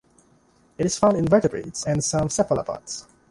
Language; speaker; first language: English; non-native, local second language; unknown